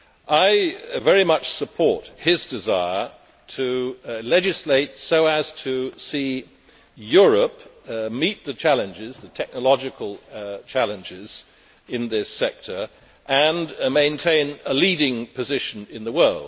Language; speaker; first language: English; native; English